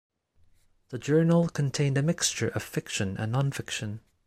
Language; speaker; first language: English; non-native, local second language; Cantonese